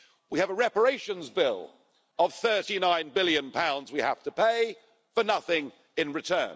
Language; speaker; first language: English; native; English